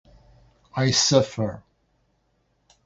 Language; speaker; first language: English; non-native, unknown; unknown